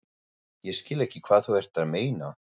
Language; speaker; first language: Icelandic; non-native, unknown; German